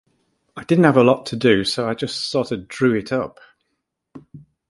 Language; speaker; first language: English; native; English